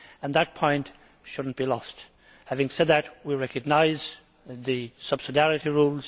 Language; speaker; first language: English; native; English